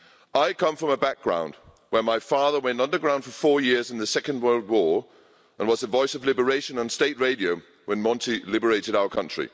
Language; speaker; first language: English; non-native, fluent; Danish